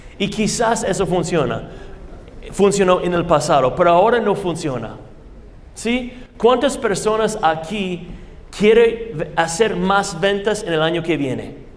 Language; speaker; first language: Spanish; non-native, fluent; English